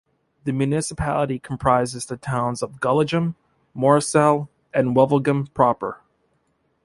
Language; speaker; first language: English; native; English